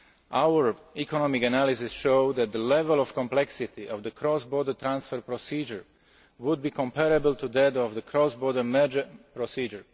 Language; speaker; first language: English; non-native, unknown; Slovak